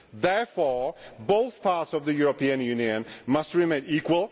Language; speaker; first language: English; non-native, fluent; Czech